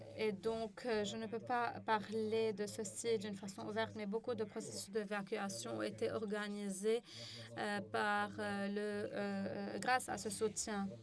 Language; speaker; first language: French; non-native, fluent; English